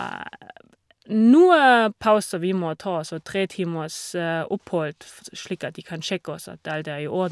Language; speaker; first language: Norwegian; non-native, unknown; German